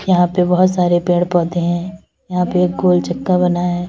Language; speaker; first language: Hindi; native; Hindi